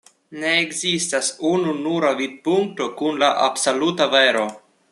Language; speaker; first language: Esperanto; non-native, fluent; Russian